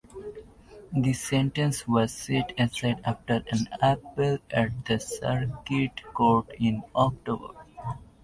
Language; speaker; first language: English; non-native, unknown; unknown